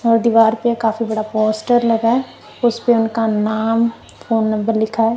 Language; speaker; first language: Hindi; non-native, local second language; Punjabi